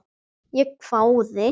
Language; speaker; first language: Icelandic; native; Icelandic